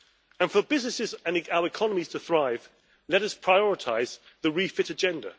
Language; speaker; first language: English; native; English